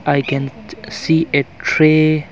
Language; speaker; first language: English; non-native, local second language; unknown